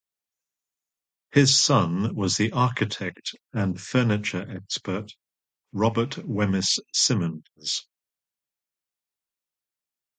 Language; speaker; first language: English; native; English